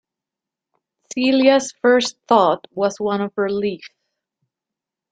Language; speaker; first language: English; non-native, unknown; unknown